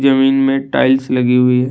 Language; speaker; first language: Hindi; non-native, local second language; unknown